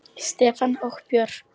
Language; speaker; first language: Icelandic; non-native, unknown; Polish